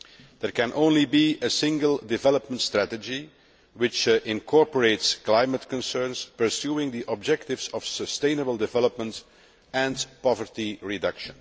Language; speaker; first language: English; non-native, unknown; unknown